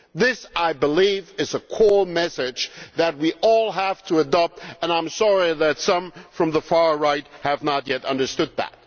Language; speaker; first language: English; non-native, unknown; German